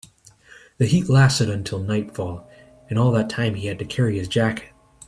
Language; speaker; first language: English; native; English